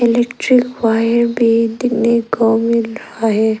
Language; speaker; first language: Hindi; non-native, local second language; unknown